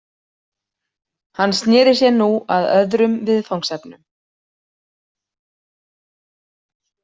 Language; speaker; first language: Icelandic; native; Icelandic